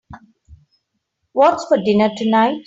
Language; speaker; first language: English; non-native, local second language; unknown